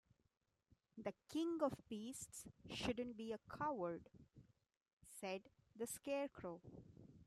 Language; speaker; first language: English; non-native, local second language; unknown